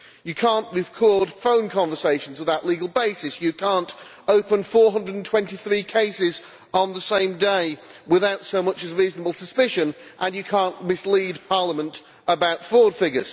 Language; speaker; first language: English; native; English